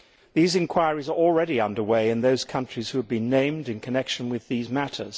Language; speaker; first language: English; native; English